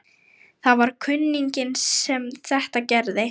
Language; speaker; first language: Icelandic; non-native, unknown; Lithuanian